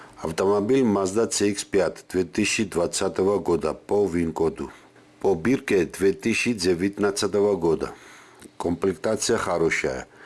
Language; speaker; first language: Russian; non-native, local second language; Georgian